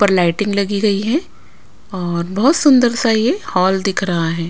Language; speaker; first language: Hindi; non-native, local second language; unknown